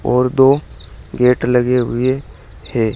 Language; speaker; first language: Hindi; native; Hindi